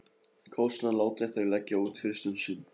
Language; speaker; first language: Icelandic; non-native, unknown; Polish